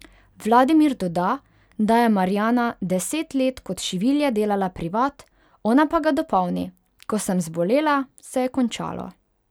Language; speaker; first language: Slovenian; non-native, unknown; Hungarian